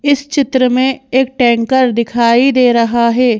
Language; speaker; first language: Hindi; native; Hindi